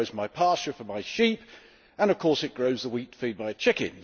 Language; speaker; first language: English; native; English